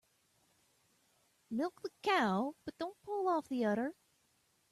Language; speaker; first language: English; native; English